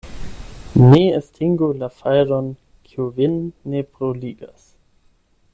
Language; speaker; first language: Esperanto; non-native, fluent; German